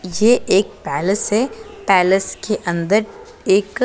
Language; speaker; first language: Hindi; non-native, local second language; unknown